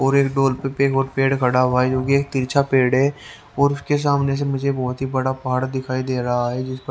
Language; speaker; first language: Hindi; native; Hindi